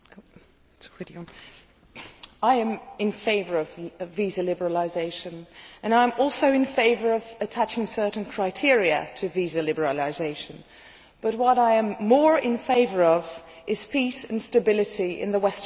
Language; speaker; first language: English; non-native, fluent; Dutch